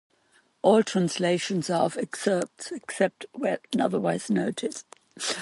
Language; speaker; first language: English; non-native, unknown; German